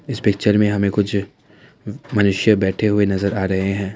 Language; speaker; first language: Hindi; non-native, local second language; Assamese